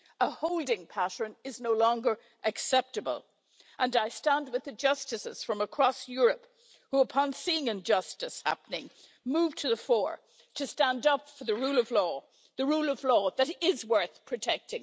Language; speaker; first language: English; native; English